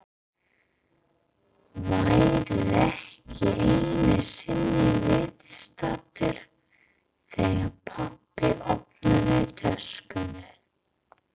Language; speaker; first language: Icelandic; non-native, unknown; English